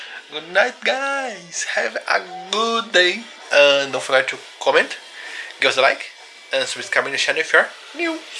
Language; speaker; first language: English; non-native, learner; Portuguese